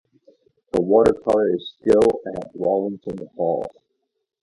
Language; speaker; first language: English; native; English